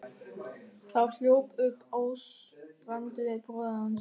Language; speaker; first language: Icelandic; non-native, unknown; German